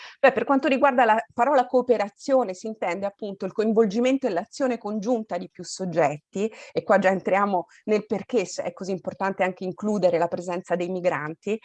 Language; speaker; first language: Italian; native; Italian